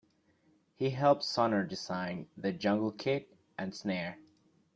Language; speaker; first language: English; non-native, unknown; Spanish